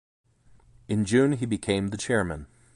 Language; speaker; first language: English; native; English